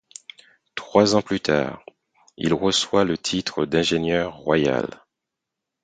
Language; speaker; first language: French; non-native, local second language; Haitian Creole